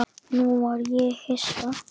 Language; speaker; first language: Icelandic; native; Icelandic